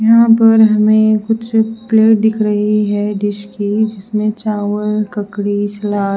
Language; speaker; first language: Hindi; non-native, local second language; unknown